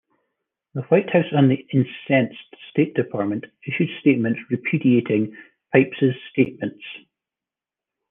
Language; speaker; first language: English; native; English